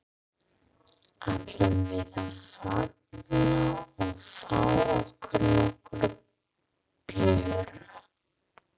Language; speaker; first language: Icelandic; non-native, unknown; English